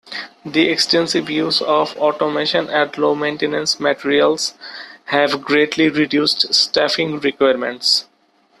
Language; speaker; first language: English; non-native, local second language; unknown